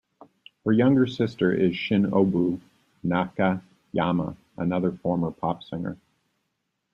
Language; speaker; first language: English; native; English